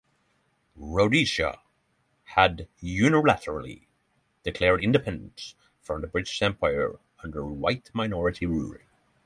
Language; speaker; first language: English; non-native, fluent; Norwegian